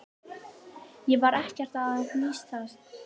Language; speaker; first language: Icelandic; native; Icelandic